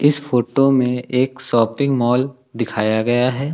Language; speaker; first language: Hindi; native; Hindi